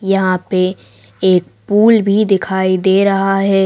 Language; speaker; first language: Hindi; native; Hindi